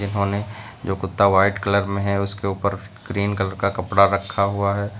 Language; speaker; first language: Hindi; native; Hindi